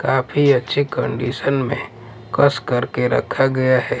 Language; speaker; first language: Hindi; non-native, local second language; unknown